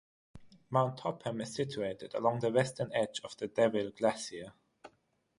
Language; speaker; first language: English; non-native, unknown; German